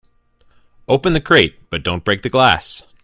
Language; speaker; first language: English; native; English